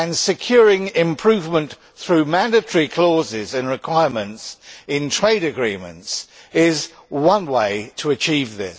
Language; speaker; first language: English; native; English